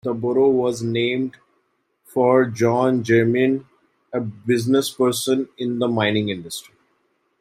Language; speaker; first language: English; non-native, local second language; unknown